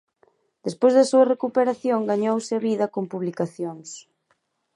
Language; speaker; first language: Galician; native; Galician